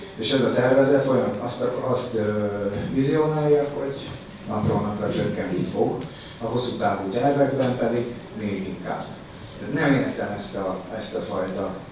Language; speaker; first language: Hungarian; native; Hungarian